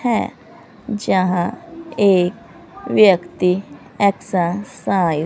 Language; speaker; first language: Hindi; native; Hindi